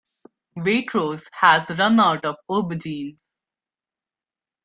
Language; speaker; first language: English; non-native, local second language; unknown